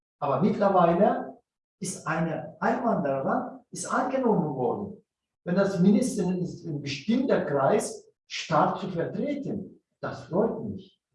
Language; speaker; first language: German; non-native, fluent; Turkish